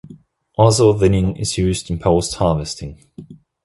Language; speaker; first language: English; non-native, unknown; German